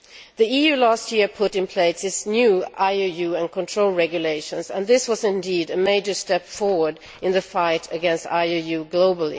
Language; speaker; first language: English; non-native, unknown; Swedish